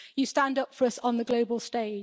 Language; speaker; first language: English; native; English